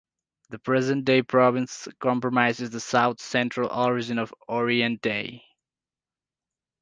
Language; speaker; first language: English; non-native, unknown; Nepali